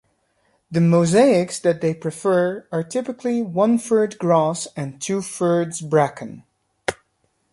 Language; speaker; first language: English; native; English